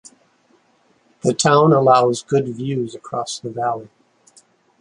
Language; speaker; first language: English; native; English